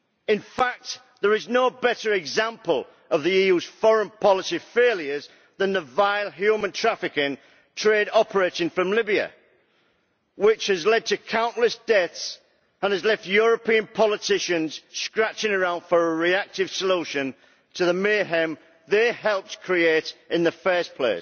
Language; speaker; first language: English; native; English